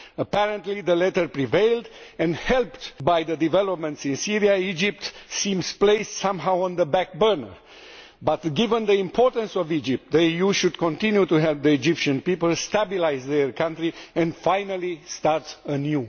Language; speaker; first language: English; non-native, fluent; Romanian